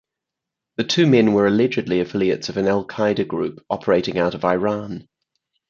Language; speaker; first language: English; native; English